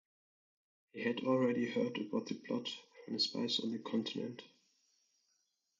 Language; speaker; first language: English; non-native, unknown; German